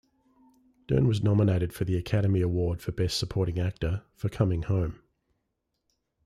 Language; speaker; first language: English; native; English